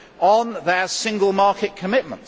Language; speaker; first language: English; native; English